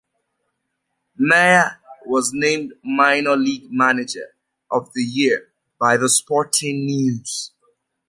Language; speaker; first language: English; native; English